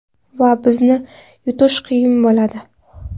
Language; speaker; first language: Uzbek; non-native, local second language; Kara-Kalpak